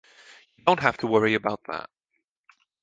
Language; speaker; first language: English; non-native, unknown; Estonian